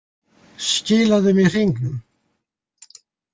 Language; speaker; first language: Icelandic; native; Icelandic